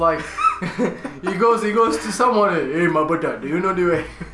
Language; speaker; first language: English; non-native, fluent; Portuguese